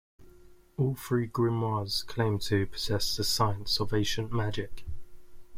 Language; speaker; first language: English; native; English